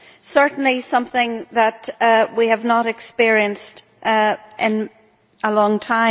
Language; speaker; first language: English; native; English